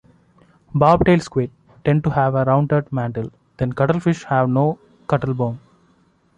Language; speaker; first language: English; non-native, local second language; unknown